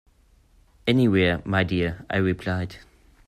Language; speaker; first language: English; non-native, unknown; German